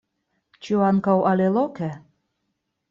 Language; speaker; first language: Esperanto; non-native, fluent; Russian